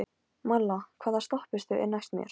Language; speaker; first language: Icelandic; non-native, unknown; Polish